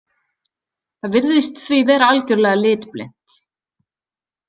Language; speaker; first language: Icelandic; native; Icelandic